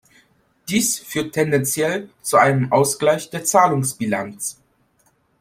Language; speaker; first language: German; non-native, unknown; Polish